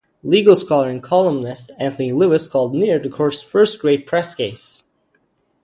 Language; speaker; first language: English; native; English